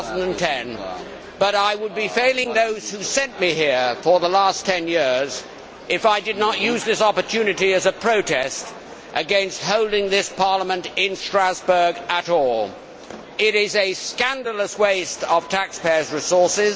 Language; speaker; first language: English; native; English